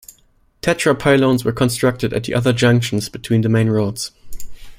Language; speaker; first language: English; non-native, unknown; German